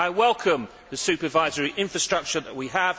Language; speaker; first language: English; native; English